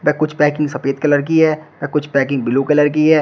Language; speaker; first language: Hindi; native; Hindi